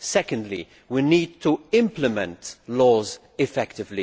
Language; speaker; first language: English; non-native, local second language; Maltese